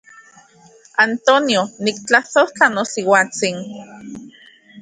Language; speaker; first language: Central Puebla Nahuatl; native; Central Puebla Nahuatl